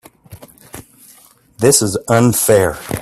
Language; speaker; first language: English; native; English